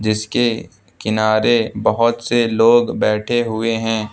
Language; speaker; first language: Hindi; native; Hindi